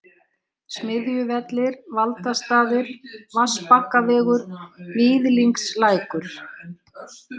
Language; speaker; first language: Icelandic; native; Icelandic